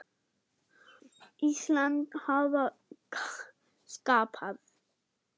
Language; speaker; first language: Icelandic; non-native, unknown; German